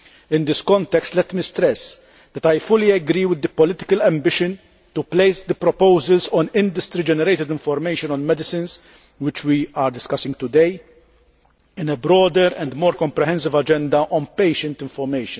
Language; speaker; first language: English; non-native, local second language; Maltese